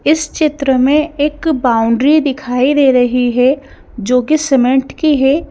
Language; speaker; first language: Hindi; native; Hindi